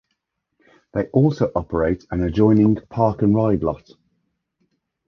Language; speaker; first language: English; native; English